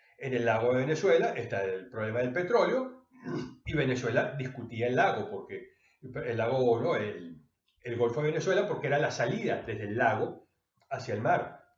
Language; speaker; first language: Spanish; native; Spanish